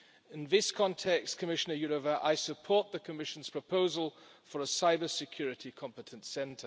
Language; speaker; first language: English; non-native, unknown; German